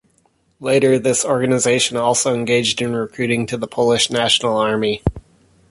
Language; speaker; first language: English; native; English